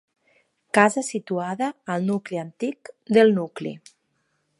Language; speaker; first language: Catalan; native; Catalan